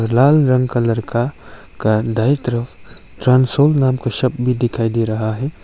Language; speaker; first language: Hindi; non-native, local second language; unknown